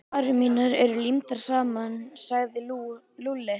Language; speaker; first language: Icelandic; native; Icelandic